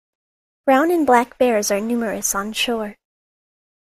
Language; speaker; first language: English; native; English